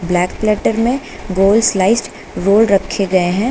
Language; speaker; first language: Hindi; native; Hindi